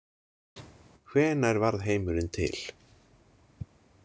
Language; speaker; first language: Icelandic; native; Icelandic